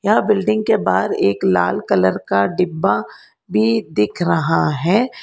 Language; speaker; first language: Hindi; non-native, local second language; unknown